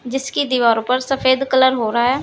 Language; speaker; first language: Hindi; native; Hindi